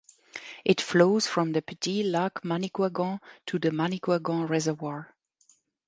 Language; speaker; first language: English; non-native, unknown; German